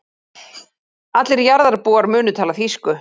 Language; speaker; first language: Icelandic; native; Icelandic